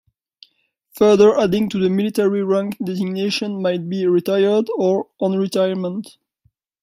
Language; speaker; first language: English; non-native, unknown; French